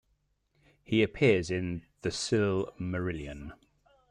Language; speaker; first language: English; native; English